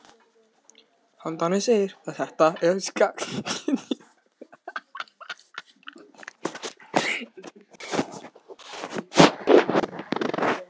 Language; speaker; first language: Icelandic; non-native, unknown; Russian